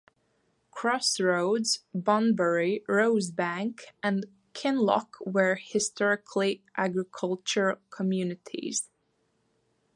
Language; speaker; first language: English; non-native, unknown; Latvian